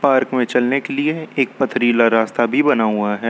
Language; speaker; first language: Hindi; native; Hindi